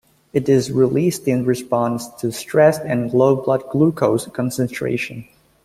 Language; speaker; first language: English; native; English